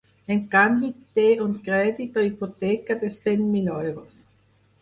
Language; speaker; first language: Catalan; non-native, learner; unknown